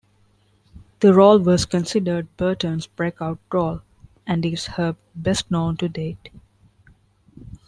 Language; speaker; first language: English; non-native, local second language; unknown